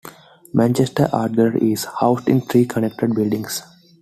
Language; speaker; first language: English; non-native, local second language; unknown